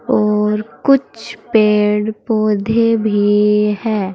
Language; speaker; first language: Hindi; native; Hindi